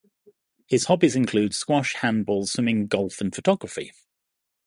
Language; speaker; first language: English; non-native, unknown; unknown